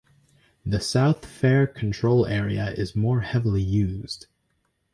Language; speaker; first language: English; native; English